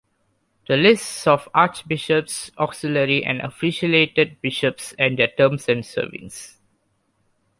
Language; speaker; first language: English; non-native, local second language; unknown